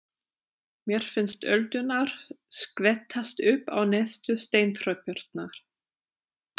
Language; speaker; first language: Icelandic; non-native, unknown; German